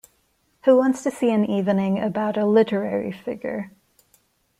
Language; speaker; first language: English; non-native, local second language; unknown